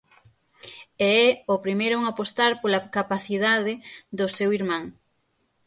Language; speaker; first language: Galician; native; Galician